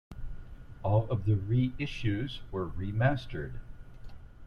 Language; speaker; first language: English; native; English